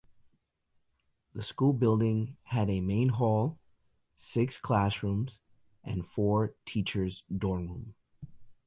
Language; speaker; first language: English; native; English